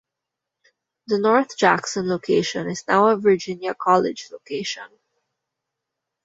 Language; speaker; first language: English; non-native, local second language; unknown